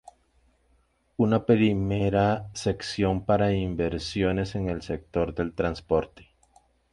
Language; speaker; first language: Spanish; native; Spanish